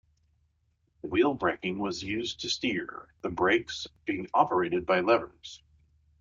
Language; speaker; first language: English; native; English